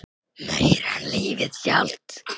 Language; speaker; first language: Icelandic; native; Icelandic